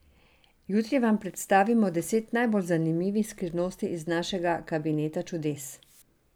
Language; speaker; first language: Slovenian; non-native, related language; Serbian